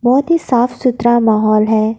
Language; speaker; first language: Hindi; non-native, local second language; Assamese